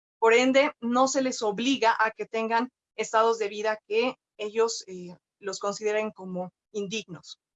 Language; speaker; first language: Spanish; native; Spanish